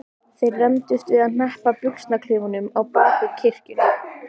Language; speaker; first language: Icelandic; native; Icelandic